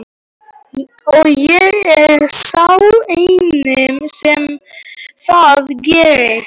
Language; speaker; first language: Icelandic; non-native, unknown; Polish